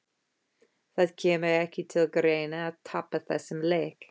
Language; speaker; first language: Icelandic; non-native, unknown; English